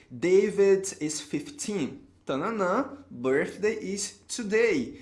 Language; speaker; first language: English; non-native, fluent; Portuguese